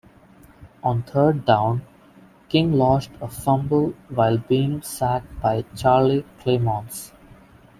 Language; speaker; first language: English; non-native, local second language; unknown